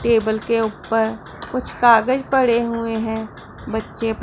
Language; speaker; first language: Hindi; non-native, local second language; Punjabi